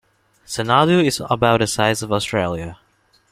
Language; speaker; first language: English; non-native, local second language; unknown